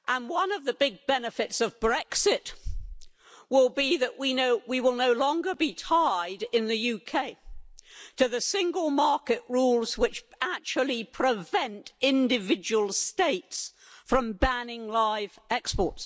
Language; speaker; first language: English; native; English